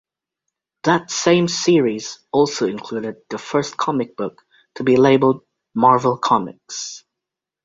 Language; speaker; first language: English; native; English